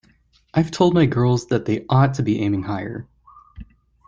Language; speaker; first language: English; native; English